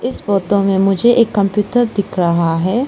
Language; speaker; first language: Hindi; non-native, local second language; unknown